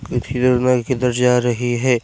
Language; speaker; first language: Hindi; non-native, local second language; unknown